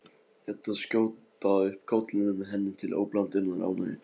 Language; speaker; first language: Icelandic; non-native, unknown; Polish